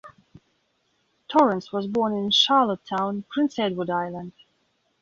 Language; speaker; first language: English; non-native, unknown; Belarusian